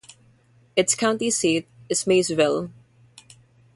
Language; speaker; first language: English; non-native, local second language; Filipino